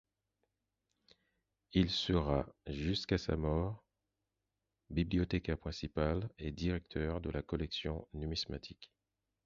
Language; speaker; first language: French; non-native, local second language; Haitian Creole